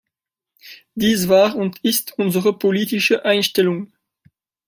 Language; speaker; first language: German; non-native, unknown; French